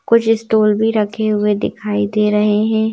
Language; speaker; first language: Hindi; native; Hindi